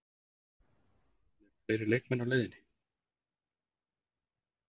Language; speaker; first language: Icelandic; native; Icelandic